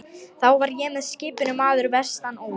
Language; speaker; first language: Icelandic; non-native, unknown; Lithuanian